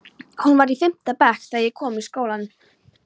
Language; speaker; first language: Icelandic; non-native, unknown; Polish